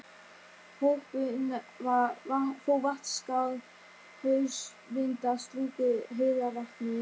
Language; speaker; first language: Icelandic; non-native, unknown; German